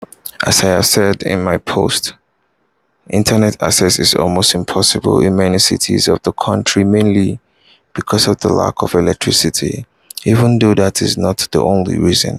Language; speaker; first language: English; non-native, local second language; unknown